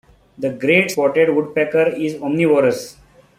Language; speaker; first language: English; non-native, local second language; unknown